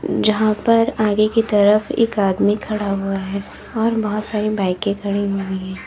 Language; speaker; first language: Hindi; native; Hindi